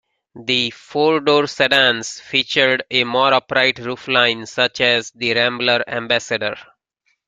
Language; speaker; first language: English; native; English